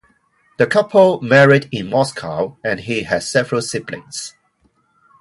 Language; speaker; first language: English; non-native, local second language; Cantonese